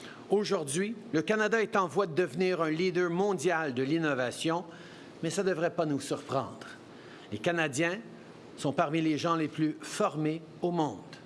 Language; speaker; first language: French; early bilingual, other home language; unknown